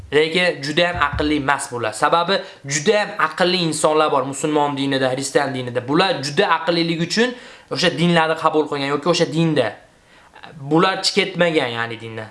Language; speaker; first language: Uzbek; native; Uzbek